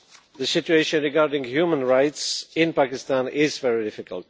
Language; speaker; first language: English; non-native, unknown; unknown